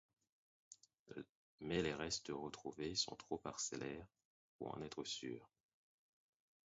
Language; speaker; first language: French; non-native, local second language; Haitian Creole